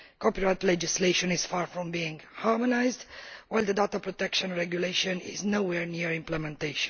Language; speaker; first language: English; non-native, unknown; Romanian